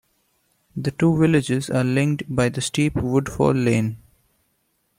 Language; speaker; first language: English; non-native, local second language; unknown